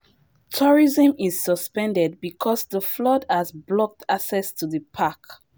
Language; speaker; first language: English; non-native, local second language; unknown